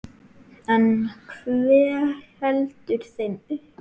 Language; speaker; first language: Icelandic; native; Icelandic